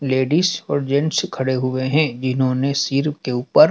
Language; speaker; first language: Hindi; native; Hindi